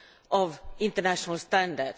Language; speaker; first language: English; non-native, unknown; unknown